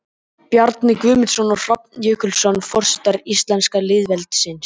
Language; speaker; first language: Icelandic; native; Icelandic